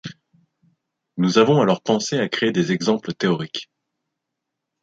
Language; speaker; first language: French; native; French